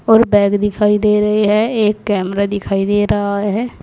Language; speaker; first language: Hindi; native; Hindi